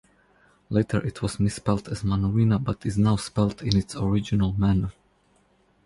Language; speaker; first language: English; non-native, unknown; Croatian